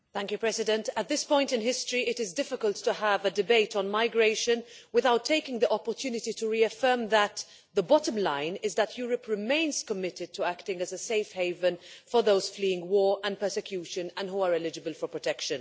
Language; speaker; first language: English; non-native, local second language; Maltese